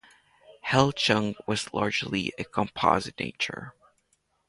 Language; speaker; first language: English; non-native, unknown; Latvian